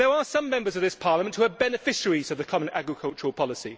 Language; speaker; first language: English; native; English